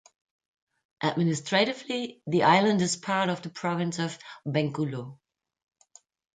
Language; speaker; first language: English; native; English